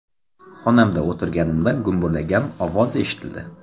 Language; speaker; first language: Uzbek; non-native, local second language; Kara-Kalpak